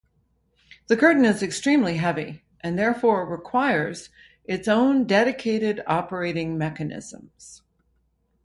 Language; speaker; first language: English; native; English